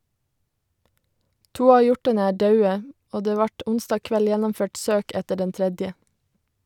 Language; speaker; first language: Norwegian; native; Norwegian